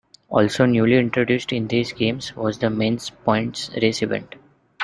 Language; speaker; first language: English; non-native, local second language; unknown